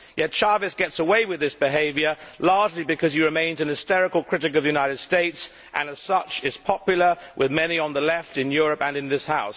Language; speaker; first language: English; native; English